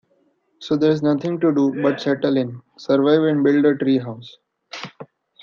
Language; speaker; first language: English; non-native, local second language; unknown